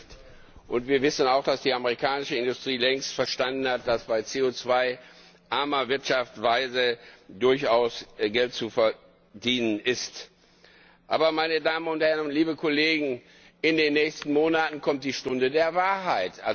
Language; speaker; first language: German; non-native, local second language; Luxembourgish